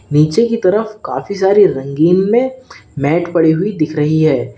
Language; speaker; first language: Hindi; native; Hindi